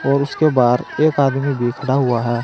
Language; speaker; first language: Hindi; native; Hindi